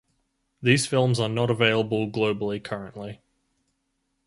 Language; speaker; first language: English; native; English